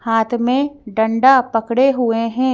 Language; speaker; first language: Hindi; native; Hindi